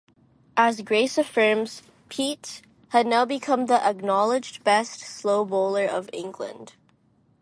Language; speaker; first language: English; non-native, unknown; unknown